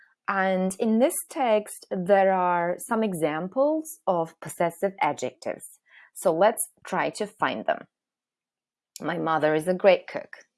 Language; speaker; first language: English; non-native, fluent; Turkish